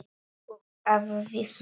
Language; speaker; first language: Icelandic; non-native, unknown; Polish